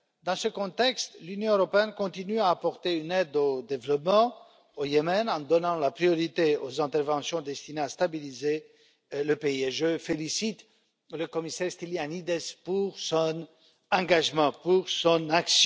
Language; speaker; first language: French; non-native, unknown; Romanian